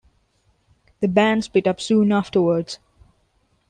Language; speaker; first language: English; non-native, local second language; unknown